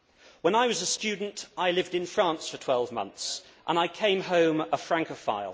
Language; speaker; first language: English; native; English